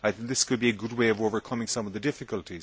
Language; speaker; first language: English; native; English